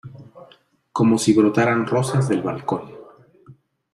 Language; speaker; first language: Spanish; native; Spanish